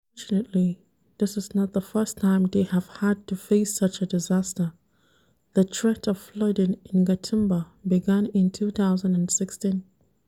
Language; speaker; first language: English; non-native, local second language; Hausa